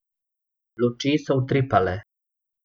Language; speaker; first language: Slovenian; non-native, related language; Bosnian